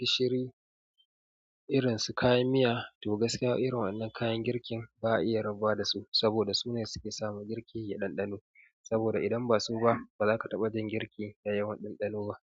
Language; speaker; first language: Hausa; native; Hausa